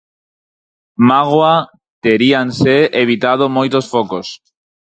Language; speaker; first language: Galician; non-native, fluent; Spanish